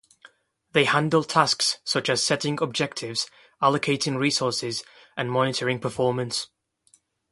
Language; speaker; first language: English; non-native, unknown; Kurdish